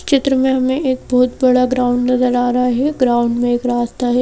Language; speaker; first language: Hindi; native; Hindi